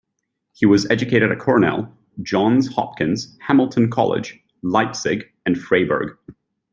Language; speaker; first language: English; native; English